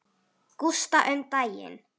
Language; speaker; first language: Icelandic; native; Icelandic